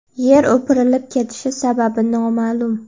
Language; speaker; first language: Uzbek; native; Uzbek